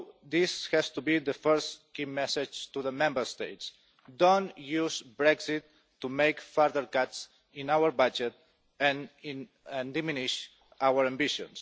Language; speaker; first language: English; non-native, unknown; Catalan